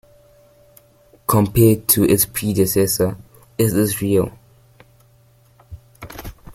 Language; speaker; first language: English; native; English